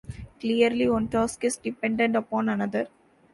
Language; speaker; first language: English; non-native, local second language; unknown